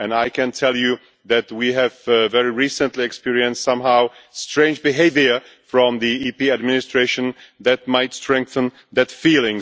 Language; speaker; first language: English; non-native, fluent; Czech